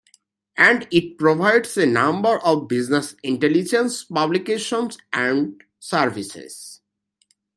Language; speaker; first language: English; native; English